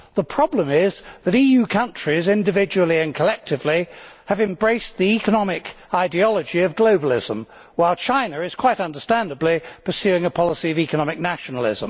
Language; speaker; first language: English; native; English